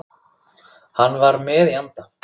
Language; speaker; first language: Icelandic; native; Icelandic